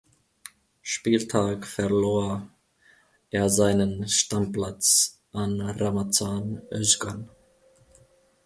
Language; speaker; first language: German; non-native, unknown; Finnish